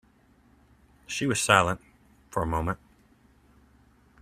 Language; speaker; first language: English; native; English